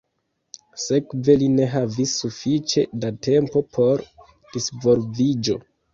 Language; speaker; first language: Esperanto; non-native, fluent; Kinyarwanda